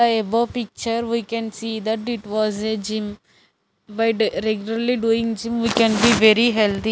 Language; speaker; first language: English; non-native, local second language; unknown